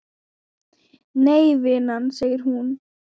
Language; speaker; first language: Icelandic; non-native, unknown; Thai